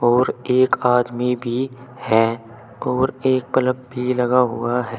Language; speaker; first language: Hindi; native; Hindi